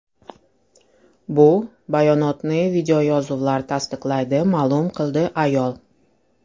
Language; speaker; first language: Uzbek; non-native, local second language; Russian